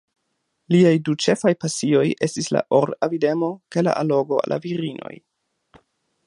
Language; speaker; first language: Esperanto; non-native, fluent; German